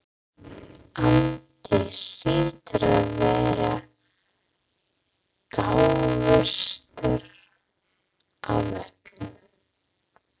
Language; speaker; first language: Icelandic; non-native, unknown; English